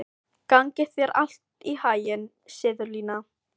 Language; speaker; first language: Icelandic; non-native, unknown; Filipino